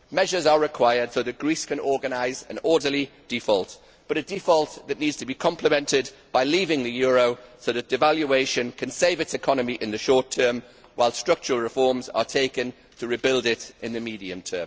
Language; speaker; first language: English; native; English